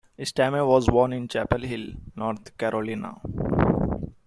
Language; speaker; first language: English; non-native, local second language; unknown